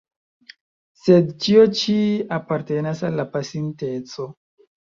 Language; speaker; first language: Esperanto; non-native, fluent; Chinese